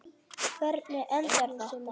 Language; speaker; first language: Icelandic; native; Icelandic